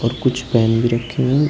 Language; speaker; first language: Hindi; native; Hindi